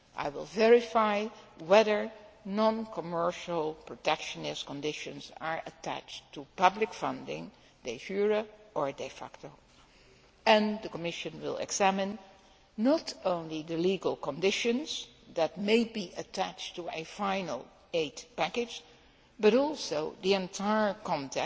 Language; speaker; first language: English; non-native, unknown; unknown